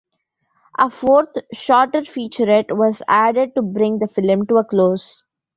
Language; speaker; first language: English; non-native, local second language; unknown